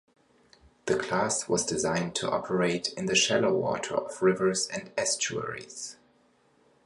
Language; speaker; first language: English; non-native, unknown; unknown